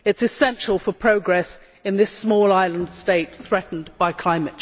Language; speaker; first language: English; native; English